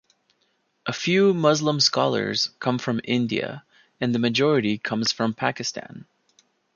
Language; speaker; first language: English; native; English